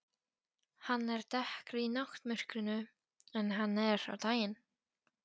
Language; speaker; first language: Icelandic; non-native, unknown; Polish